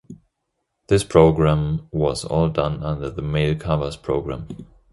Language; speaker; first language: English; non-native, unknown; German